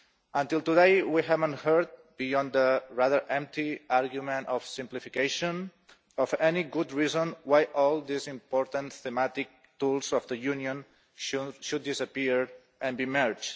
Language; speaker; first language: English; non-native, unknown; Catalan